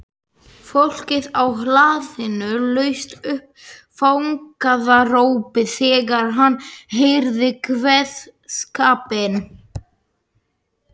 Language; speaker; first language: Icelandic; non-native, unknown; Slovak